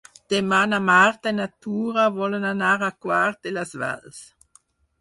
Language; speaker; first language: Catalan; non-native, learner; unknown